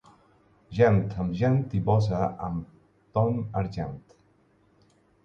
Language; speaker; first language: Catalan; non-native, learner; Spanish